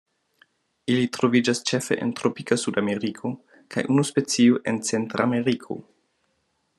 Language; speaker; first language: Esperanto; non-native, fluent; German